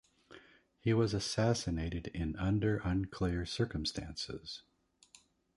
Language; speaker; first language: English; native; English